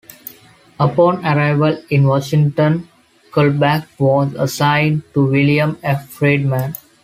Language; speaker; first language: English; non-native, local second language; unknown